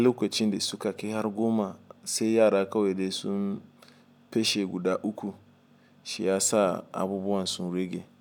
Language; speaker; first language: Hausa; non-native, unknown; Igbo